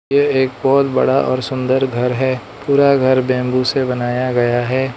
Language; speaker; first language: Hindi; non-native, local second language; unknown